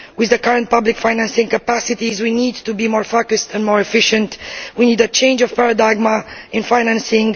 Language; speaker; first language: English; non-native, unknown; Romanian